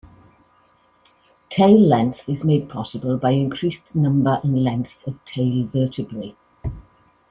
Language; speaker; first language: English; native; English